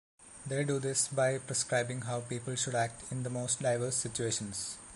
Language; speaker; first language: English; non-native, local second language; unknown